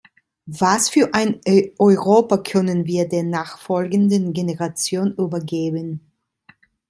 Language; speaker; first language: German; non-native, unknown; Italian